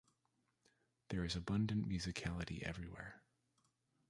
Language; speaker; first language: English; native; English